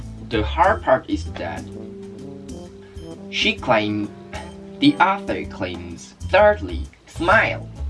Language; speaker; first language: English; non-native, fluent; Korean